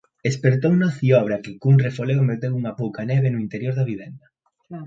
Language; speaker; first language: Galician; native; Galician